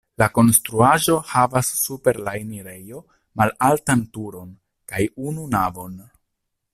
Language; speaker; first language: Esperanto; non-native, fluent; Italian